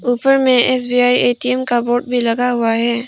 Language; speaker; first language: Hindi; non-native, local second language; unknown